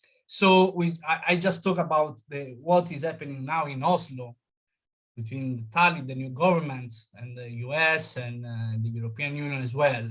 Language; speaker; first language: English; non-native, fluent; Italian